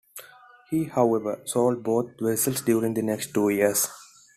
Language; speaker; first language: English; non-native, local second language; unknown